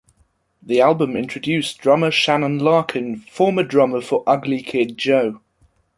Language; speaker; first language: English; non-native, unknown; German